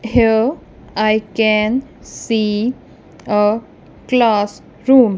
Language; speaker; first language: English; non-native, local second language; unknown